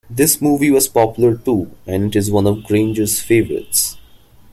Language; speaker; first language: English; non-native, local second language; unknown